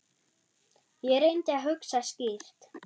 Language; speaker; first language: Icelandic; non-native, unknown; German